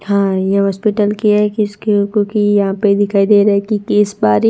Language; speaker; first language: Hindi; non-native, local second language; Gujarati